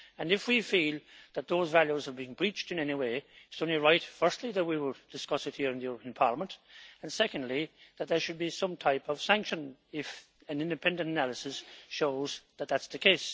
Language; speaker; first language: English; native; English